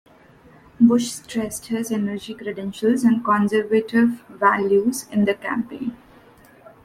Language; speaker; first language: English; non-native, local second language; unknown